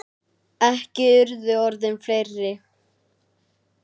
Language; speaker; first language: Icelandic; native; Icelandic